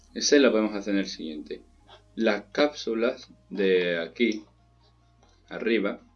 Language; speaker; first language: Spanish; native; Spanish